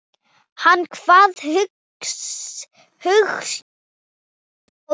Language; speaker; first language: Icelandic; non-native, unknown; Thai